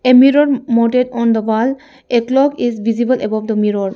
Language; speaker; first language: English; non-native, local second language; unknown